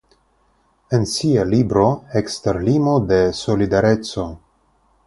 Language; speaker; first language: Esperanto; non-native, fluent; Russian